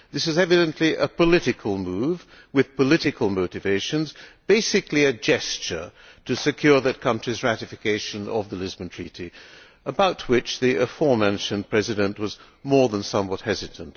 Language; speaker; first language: English; non-native, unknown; Hungarian